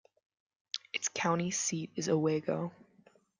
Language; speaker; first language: English; non-native, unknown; German